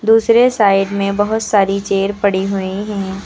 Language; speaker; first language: Hindi; native; Hindi